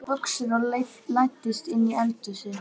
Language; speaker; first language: Icelandic; native; Icelandic